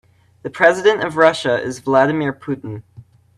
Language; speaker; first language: English; native; English